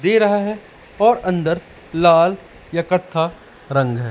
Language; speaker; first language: Hindi; native; Hindi